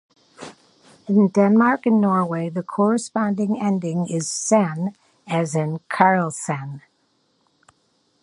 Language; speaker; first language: English; native; English